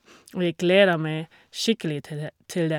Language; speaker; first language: Norwegian; non-native, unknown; German